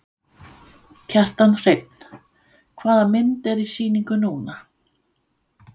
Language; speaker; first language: Icelandic; non-native, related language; Danish